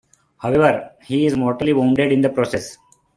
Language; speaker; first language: English; non-native, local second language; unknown